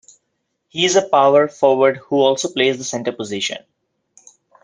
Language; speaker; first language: English; non-native, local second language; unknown